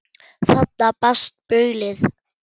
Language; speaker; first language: Icelandic; non-native, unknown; German